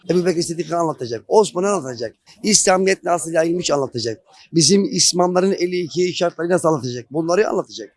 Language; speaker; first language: Turkish; non-native, local second language; Kurdish